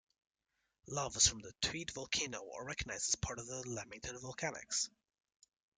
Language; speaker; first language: English; native; English